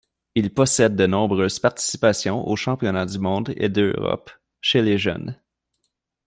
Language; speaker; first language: French; native; French